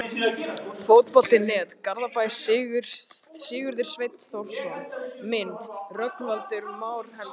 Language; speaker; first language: Icelandic; native; Icelandic